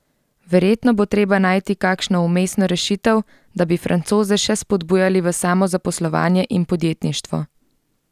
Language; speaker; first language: Slovenian; native; Slovenian